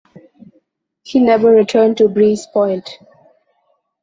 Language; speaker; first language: English; non-native, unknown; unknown